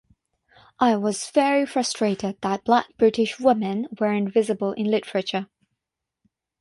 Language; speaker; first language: English; non-native, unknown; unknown